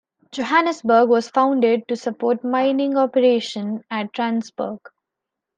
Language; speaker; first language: English; non-native, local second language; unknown